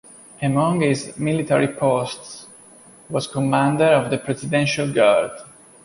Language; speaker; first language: English; non-native, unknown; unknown